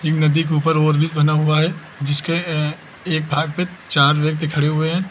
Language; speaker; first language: Hindi; native; Hindi